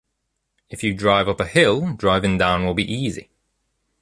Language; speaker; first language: English; native; English